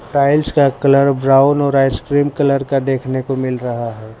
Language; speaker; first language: Hindi; non-native, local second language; Gujarati